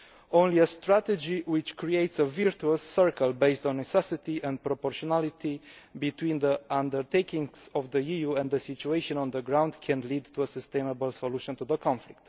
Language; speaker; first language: English; non-native, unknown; Romanian